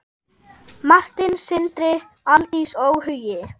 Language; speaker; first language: Icelandic; non-native, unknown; German